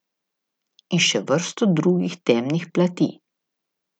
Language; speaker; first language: Slovenian; native; Slovenian